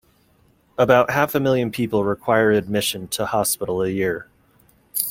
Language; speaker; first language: English; native; English